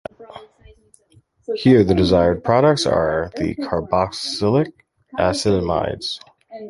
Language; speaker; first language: English; native; English